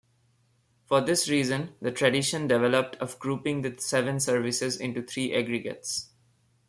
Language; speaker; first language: English; non-native, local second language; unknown